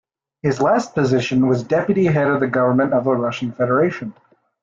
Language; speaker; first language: English; native; English